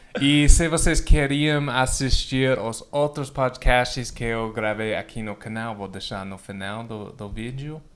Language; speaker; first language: Portuguese; non-native, fluent; English